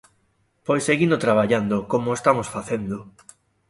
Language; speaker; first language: Galician; native; Galician